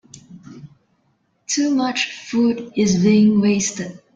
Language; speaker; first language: English; non-native, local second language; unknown